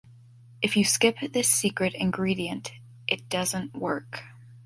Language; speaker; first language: English; native; English